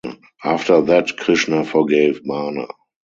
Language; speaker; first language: English; non-native, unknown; German